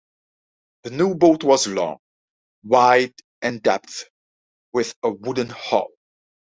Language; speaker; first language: English; non-native, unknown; Dutch